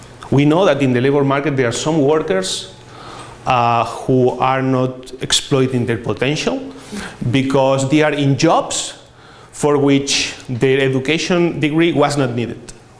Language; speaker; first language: English; non-native, fluent; Spanish